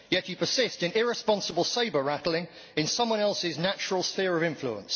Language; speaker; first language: English; native; English